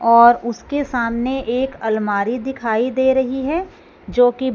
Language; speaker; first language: Hindi; non-native, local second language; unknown